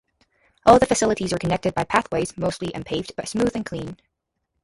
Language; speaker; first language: English; native; English